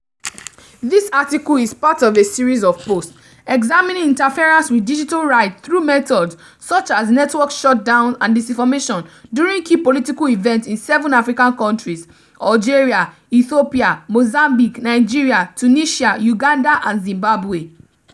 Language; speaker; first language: English; non-native, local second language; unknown